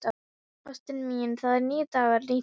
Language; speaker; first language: Icelandic; non-native, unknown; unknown